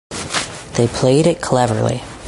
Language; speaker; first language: English; native; English